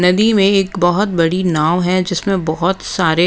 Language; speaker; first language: Hindi; non-native, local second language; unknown